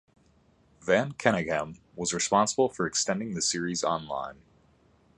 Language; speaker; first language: English; native; English